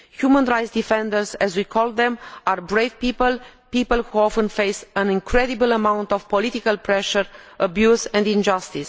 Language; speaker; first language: English; non-native, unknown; Romanian